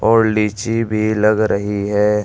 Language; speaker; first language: Hindi; native; Hindi